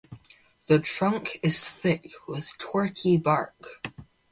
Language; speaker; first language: English; native; English